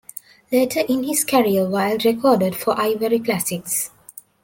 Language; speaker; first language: English; non-native, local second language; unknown